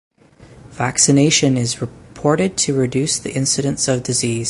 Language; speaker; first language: English; native; English